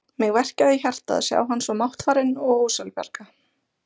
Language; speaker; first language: Icelandic; native; Icelandic